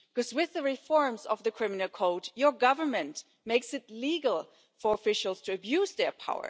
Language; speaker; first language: English; non-native, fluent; German